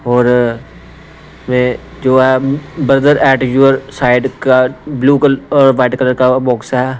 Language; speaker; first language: Hindi; non-native, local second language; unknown